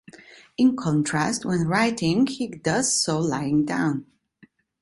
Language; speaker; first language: English; non-native, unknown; Italian